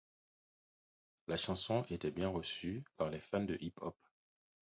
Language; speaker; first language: French; non-native, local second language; Haitian Creole